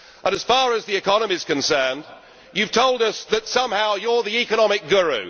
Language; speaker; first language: English; native; English